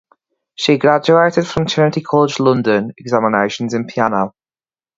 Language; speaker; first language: English; native; English